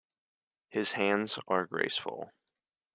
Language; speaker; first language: English; native; English